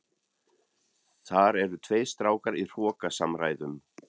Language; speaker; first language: Icelandic; non-native, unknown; German